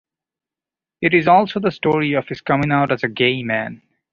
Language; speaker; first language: English; non-native, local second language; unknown